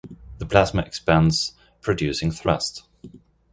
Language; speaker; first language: English; non-native, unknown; German